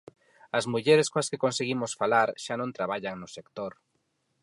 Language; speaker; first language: Galician; non-native, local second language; Spanish